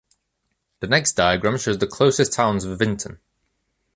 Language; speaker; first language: English; native; English